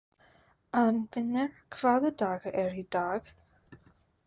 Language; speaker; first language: Icelandic; non-native, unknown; English